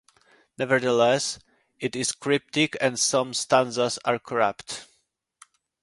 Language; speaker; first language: English; non-native, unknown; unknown